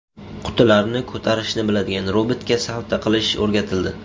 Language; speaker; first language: Uzbek; native; Uzbek